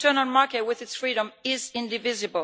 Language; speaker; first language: English; non-native, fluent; Italian